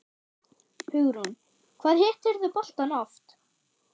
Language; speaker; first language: Icelandic; non-native, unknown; German